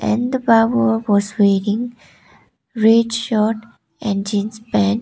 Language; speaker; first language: English; non-native, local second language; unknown